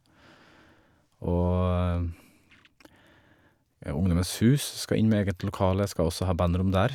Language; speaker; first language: Norwegian; native; Norwegian